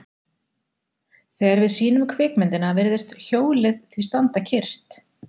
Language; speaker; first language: Icelandic; native; Icelandic